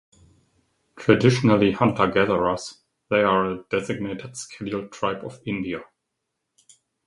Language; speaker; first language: English; non-native, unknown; German